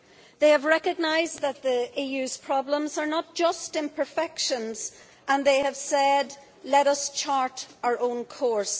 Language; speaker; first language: English; native; English